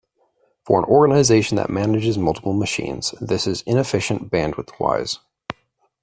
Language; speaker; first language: English; native; English